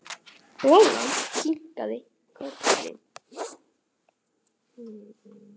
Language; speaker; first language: Icelandic; native; Icelandic